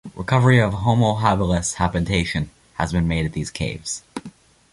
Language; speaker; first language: English; native; English